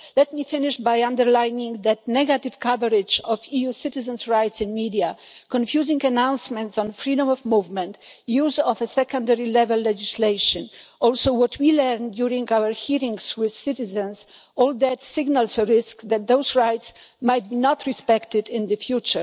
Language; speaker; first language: English; non-native, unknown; Polish